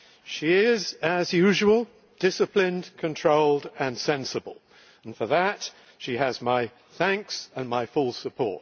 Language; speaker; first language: English; native; English